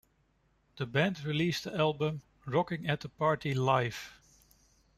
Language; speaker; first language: English; non-native, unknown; Dutch